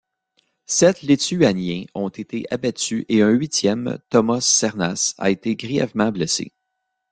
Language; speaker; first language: French; native; French